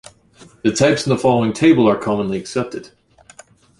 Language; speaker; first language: English; non-native, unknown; German